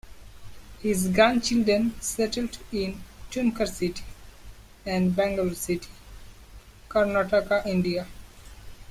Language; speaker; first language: English; non-native, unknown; Bangla